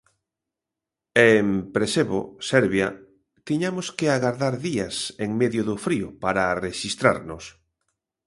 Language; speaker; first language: Galician; native; Galician